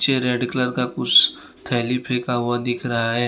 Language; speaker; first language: Hindi; non-native, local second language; Gujarati